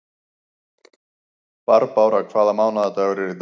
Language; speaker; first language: Icelandic; native; Icelandic